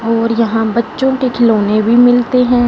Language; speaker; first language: Hindi; non-native, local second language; Punjabi